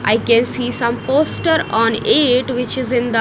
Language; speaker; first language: English; non-native, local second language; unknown